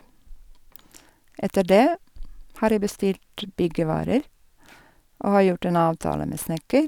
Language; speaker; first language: Norwegian; non-native, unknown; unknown